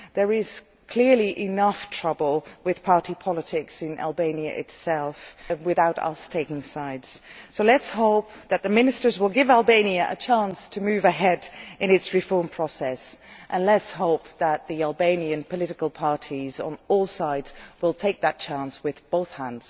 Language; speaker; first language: English; non-native, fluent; Dutch